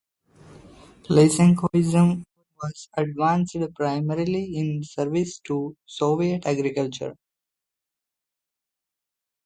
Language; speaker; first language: English; non-native, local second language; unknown